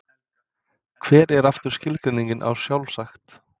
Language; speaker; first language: Icelandic; non-native, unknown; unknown